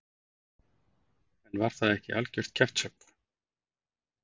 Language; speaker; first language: Icelandic; native; Icelandic